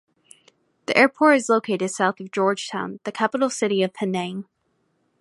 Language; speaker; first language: English; native; English